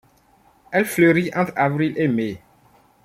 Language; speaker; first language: French; non-native, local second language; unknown